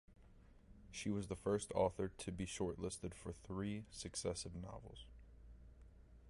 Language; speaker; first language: English; native; English